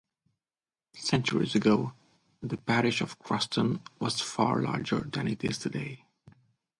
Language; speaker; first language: English; non-native, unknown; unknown